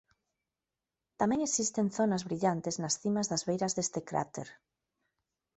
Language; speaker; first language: Galician; native; Galician